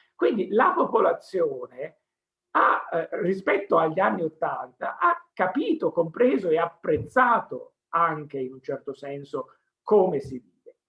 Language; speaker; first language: Italian; native; Italian